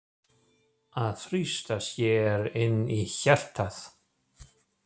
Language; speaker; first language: Icelandic; non-native, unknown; German